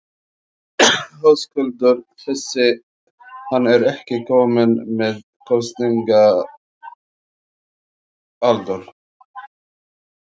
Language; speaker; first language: Icelandic; non-native, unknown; Arabic